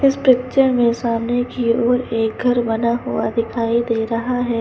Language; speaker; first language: Hindi; native; Hindi